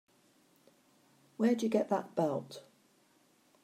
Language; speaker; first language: English; native; English